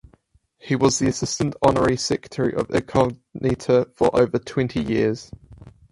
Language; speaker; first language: English; native; English